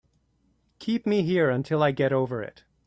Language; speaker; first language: English; native; English